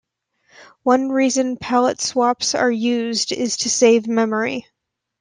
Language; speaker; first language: English; native; English